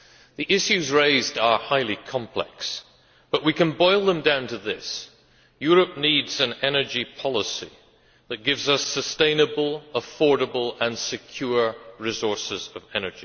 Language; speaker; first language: English; native; English